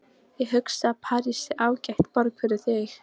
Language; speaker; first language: Icelandic; non-native, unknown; Polish